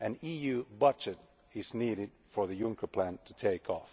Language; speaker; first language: English; non-native, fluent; Finnish